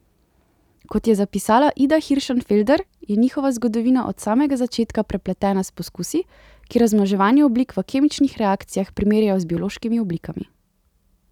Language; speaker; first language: Slovenian; native; Slovenian